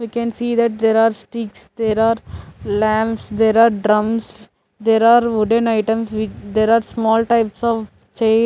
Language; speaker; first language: English; non-native, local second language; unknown